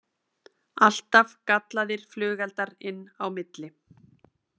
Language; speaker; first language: Icelandic; native; Icelandic